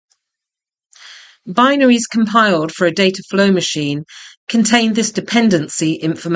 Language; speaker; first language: English; native; English